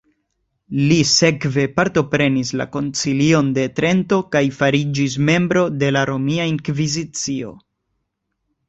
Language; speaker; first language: Esperanto; non-native, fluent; Spanish